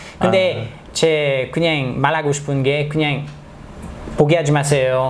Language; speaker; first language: Korean; non-native, learner; English